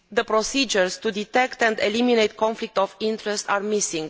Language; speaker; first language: English; non-native, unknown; Romanian